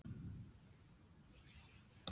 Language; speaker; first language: Icelandic; non-native, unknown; Spanish